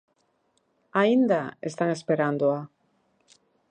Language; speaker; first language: Galician; native; Galician